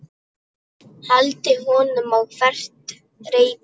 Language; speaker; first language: Icelandic; non-native, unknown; Polish